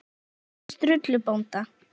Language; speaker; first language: Icelandic; native; Icelandic